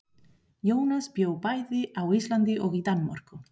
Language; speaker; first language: Icelandic; non-native, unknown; Spanish